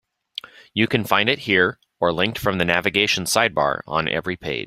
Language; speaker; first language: English; native; English